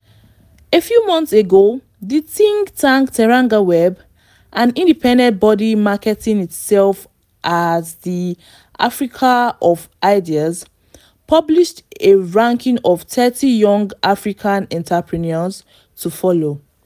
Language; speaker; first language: English; non-native, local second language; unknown